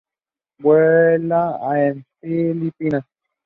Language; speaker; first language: English; non-native, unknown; Spanish